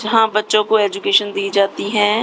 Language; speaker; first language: Hindi; native; Hindi